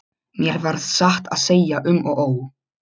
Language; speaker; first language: Icelandic; non-native, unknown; Polish